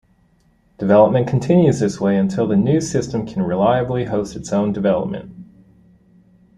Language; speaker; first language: English; native; English